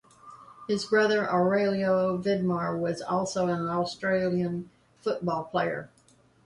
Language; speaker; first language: English; native; English